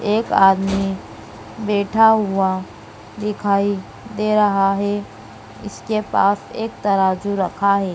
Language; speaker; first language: Hindi; native; Hindi